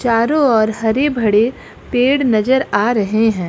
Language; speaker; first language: Hindi; native; Hindi